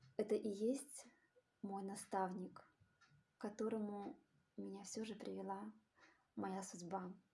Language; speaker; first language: Russian; native; Russian